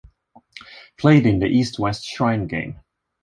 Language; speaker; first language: English; non-native, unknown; Swedish